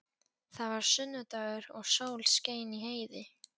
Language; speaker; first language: Icelandic; non-native, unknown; Polish